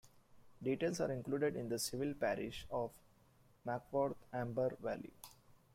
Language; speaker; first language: English; non-native, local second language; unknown